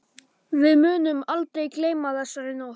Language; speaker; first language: Icelandic; non-native, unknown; Polish